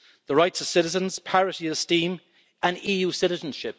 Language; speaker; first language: English; native; English